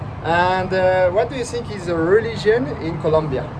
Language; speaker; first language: English; non-native, learner; Spanish